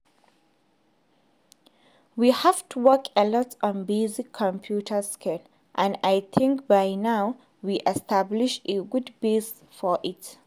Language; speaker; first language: English; non-native, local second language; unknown